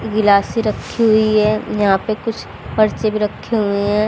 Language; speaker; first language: Hindi; native; Hindi